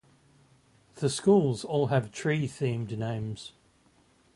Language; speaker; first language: English; native; English